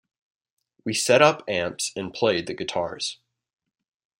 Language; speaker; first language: English; native; English